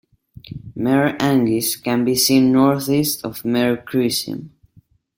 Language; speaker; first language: English; non-native, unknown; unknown